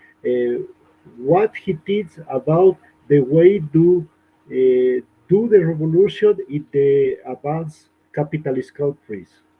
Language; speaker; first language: English; non-native, learner; Spanish